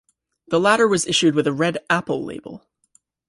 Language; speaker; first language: English; native; English